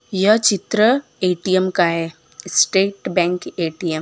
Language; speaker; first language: Hindi; non-native, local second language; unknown